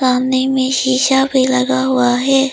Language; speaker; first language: Hindi; non-native, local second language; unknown